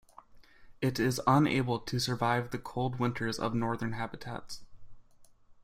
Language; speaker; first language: English; native; English